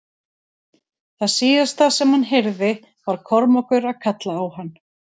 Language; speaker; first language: Icelandic; native; Icelandic